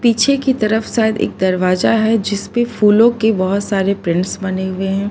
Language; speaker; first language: Hindi; non-native, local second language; Gujarati